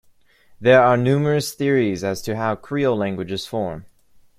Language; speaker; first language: English; native; English